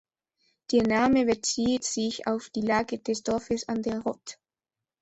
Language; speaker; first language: German; non-native, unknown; Spanish